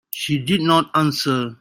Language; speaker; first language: English; non-native, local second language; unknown